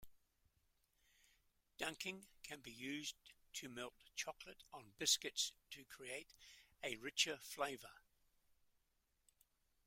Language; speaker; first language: English; native; English